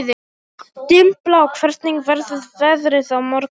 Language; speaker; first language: Icelandic; non-native, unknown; Polish